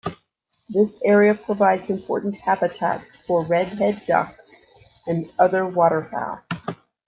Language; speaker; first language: English; native; English